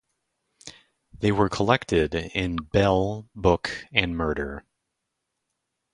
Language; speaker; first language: English; native; English